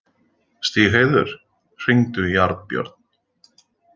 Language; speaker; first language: Icelandic; native; Icelandic